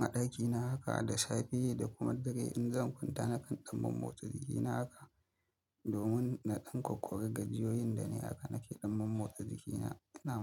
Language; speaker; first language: Hausa; native; Hausa